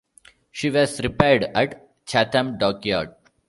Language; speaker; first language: English; non-native, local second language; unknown